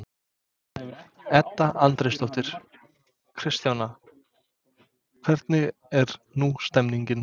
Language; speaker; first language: Icelandic; non-native, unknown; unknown